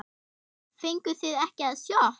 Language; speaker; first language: Icelandic; non-native, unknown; German